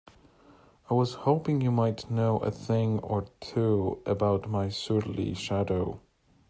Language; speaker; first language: English; native; English